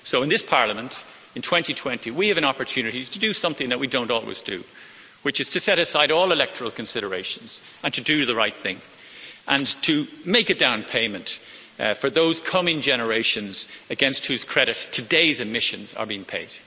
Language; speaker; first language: English; native; English